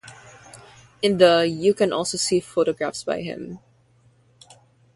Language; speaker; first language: English; non-native, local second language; Filipino